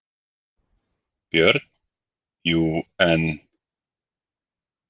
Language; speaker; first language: Icelandic; native; Icelandic